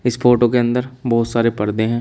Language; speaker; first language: Hindi; native; Hindi